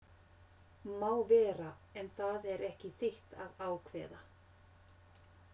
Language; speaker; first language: Icelandic; non-native, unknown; Finnish